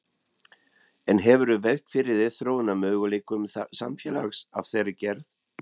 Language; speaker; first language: Icelandic; non-native, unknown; German